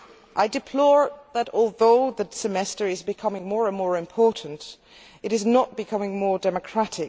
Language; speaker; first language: English; non-native, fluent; Dutch